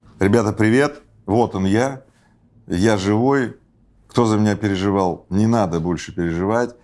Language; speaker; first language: Russian; native; Russian